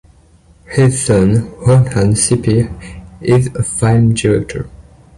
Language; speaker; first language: English; non-native, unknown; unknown